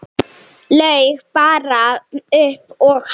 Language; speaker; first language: Icelandic; non-native, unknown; Slovenian